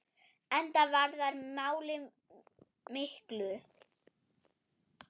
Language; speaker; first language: Icelandic; non-native, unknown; German